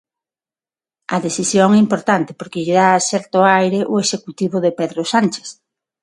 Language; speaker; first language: Galician; non-native, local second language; Spanish